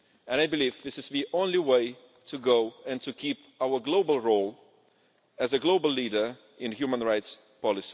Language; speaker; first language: English; non-native, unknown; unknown